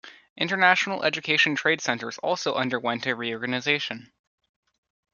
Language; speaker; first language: English; native; English